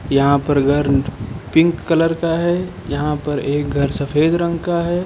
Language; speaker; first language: Hindi; native; Hindi